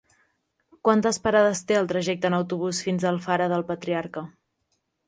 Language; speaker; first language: Catalan; native; Catalan